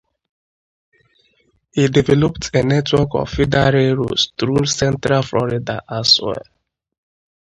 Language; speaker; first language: English; non-native, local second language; Igbo